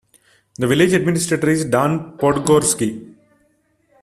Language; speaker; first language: English; non-native, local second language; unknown